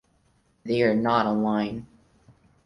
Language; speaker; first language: English; non-native, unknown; Portuguese